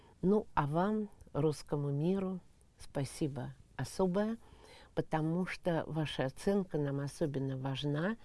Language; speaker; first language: Russian; native; Russian